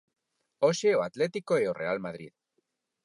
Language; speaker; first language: Galician; non-native, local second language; Spanish